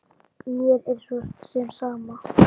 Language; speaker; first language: Icelandic; native; Icelandic